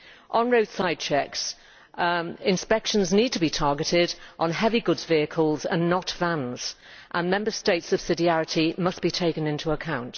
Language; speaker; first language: English; native; English